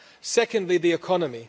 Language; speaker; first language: English; non-native, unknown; German